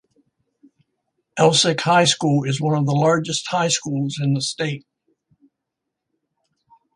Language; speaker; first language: English; native; English